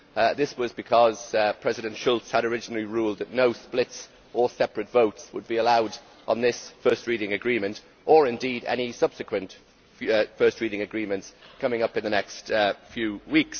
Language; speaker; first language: English; native; English